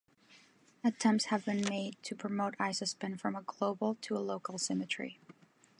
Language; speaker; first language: English; non-native, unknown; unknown